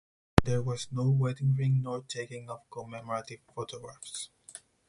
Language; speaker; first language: English; non-native, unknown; Spanish